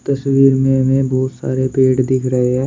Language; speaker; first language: Hindi; native; Hindi